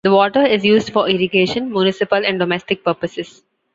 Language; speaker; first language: English; non-native, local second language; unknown